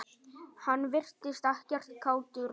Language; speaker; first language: Icelandic; non-native, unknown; Vietnamese